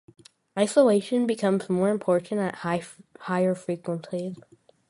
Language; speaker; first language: English; native; English